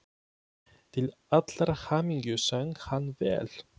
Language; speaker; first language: Icelandic; non-native, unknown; Polish